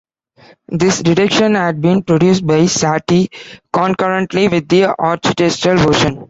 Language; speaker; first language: English; non-native, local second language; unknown